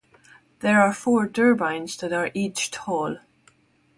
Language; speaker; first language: English; non-native, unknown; Estonian